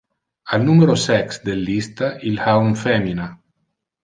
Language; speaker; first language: Interlingua; non-native, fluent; Italian